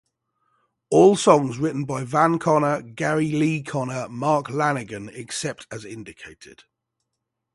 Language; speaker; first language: English; native; English